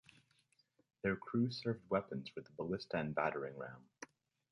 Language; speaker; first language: English; native; English